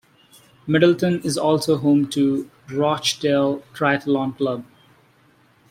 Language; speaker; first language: English; non-native, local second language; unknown